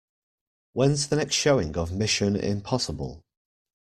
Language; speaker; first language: English; native; English